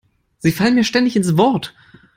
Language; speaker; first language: English; non-native, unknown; German